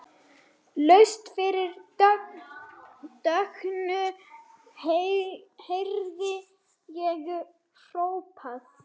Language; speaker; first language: Icelandic; non-native, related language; Swedish